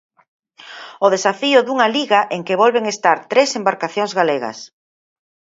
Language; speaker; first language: Galician; native; Galician